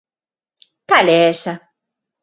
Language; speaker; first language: Galician; non-native, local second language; Spanish